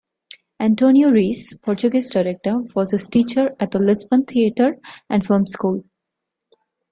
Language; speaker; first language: English; non-native, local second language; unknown